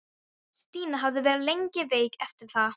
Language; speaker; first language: Icelandic; non-native, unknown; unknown